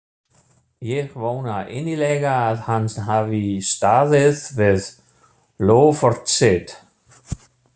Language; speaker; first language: Icelandic; non-native, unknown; German